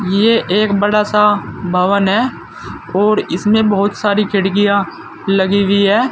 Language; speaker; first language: Hindi; native; Hindi